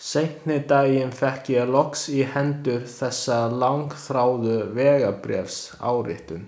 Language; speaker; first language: Icelandic; non-native, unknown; Chinese